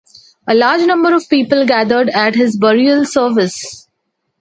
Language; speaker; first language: English; non-native, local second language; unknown